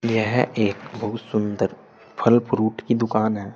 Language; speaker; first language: Hindi; native; Hindi